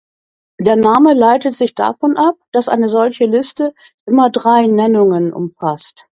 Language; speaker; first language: German; native; German